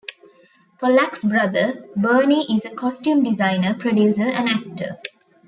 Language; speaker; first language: English; non-native, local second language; Tamil